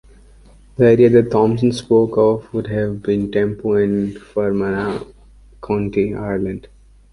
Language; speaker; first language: English; non-native, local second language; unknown